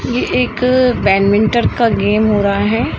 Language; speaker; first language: Hindi; native; Hindi